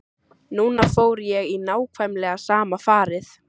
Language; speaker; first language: Icelandic; native; Icelandic